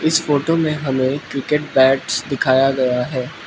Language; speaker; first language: Hindi; non-native, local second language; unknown